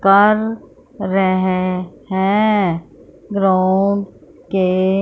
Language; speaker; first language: Hindi; non-native, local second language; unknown